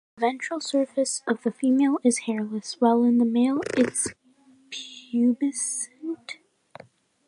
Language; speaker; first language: English; native; English